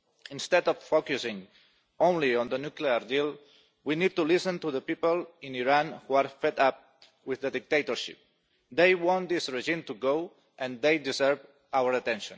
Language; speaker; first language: English; non-native, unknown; Catalan